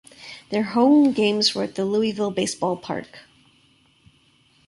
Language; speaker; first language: English; native; English